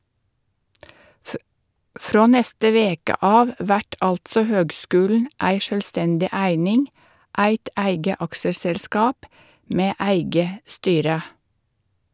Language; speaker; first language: Norwegian; native; Norwegian